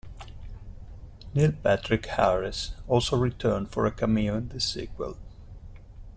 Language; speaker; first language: English; non-native, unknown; Italian